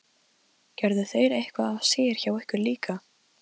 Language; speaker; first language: Icelandic; non-native, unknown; Polish